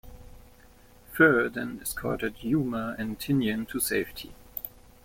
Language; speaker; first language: English; non-native, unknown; German